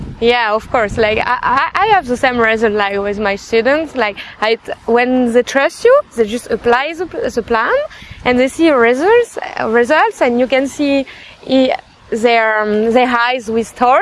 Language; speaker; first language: English; non-native, fluent; French